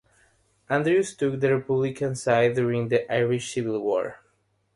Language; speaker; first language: English; non-native, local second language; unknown